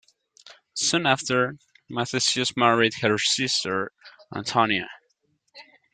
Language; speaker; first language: English; non-native, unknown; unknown